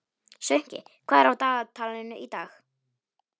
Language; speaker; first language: Icelandic; non-native, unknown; Polish